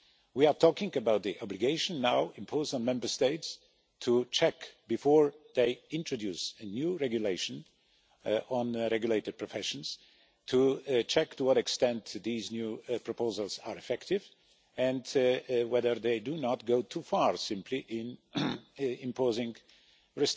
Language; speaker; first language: English; non-native, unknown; Polish